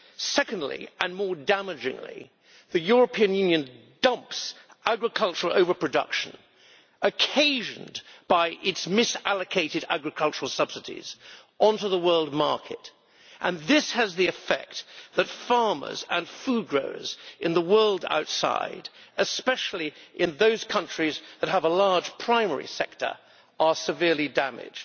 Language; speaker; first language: English; native; English